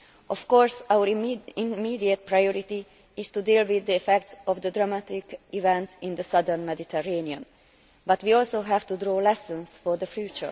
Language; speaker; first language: English; non-native, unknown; Hungarian